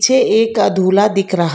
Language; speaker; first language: Hindi; non-native, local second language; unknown